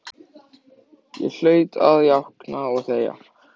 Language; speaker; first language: Icelandic; native; Icelandic